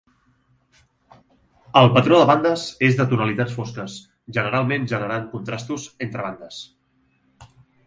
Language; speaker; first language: Catalan; native; Catalan